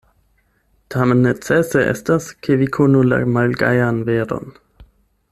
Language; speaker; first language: Esperanto; non-native, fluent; German